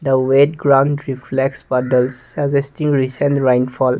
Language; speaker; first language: English; non-native, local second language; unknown